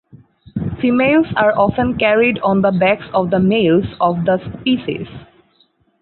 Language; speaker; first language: English; non-native, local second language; Bangla